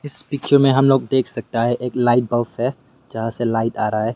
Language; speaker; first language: Hindi; non-native, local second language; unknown